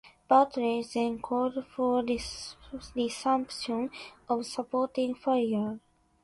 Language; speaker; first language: English; non-native, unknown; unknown